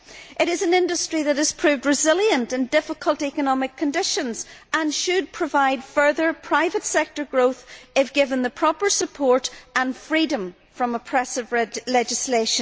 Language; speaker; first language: English; native; English